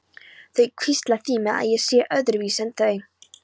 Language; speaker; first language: Icelandic; non-native, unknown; Polish